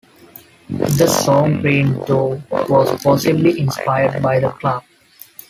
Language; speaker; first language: English; non-native, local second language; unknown